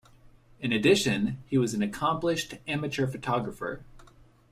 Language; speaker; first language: English; native; English